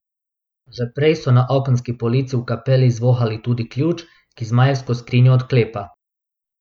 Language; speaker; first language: Slovenian; non-native, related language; Bosnian